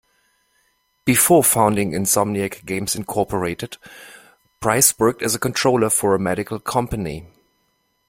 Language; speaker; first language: English; non-native, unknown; German